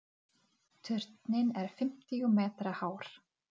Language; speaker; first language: Icelandic; non-native, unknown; Czech